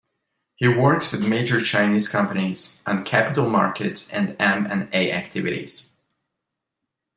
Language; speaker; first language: English; non-native, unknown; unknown